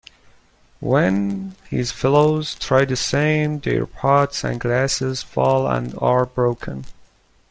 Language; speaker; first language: English; non-native, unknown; Persian